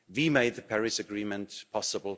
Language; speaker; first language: English; non-native, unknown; German